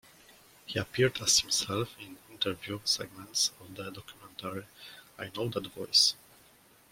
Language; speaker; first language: English; non-native, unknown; Polish